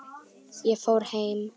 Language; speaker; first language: Icelandic; native; Icelandic